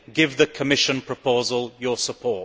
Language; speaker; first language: English; native; English